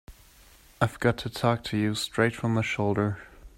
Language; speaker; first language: English; non-native, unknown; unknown